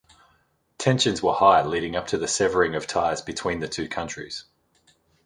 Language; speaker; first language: English; native; English